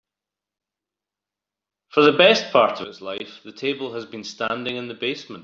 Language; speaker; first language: English; native; English